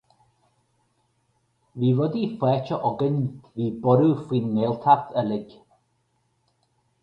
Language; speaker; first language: Irish; native; Irish